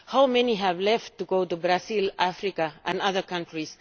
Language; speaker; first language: English; non-native, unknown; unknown